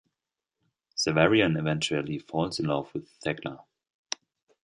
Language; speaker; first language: English; non-native, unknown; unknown